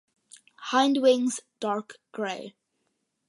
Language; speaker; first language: English; early bilingual, other home language; Malayalam